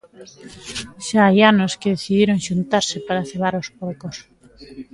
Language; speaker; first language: Galician; native; Galician